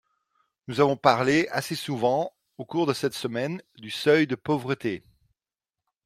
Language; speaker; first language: French; non-native, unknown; Dutch